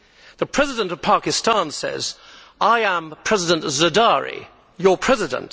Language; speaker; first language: English; native; English